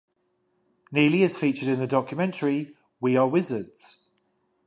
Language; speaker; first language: English; native; English